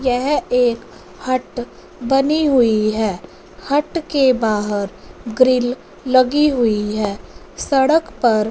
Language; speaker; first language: Hindi; non-native, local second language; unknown